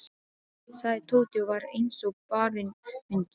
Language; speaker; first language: Icelandic; non-native, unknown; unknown